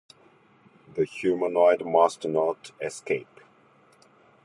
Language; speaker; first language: English; non-native, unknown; Japanese